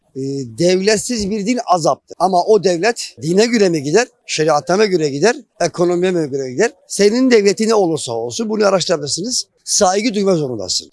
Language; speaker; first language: Turkish; non-native, local second language; Kurdish